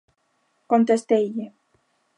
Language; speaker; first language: Galician; native; Galician